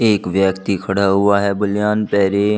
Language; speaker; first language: Hindi; native; Hindi